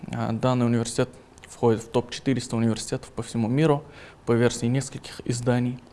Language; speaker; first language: Russian; non-native, local second language; Uzbek